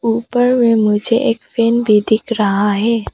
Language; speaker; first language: Hindi; non-native, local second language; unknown